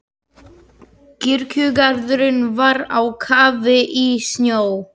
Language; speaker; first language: Icelandic; non-native, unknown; Slovak